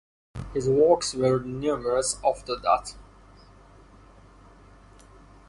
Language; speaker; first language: English; non-native, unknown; Persian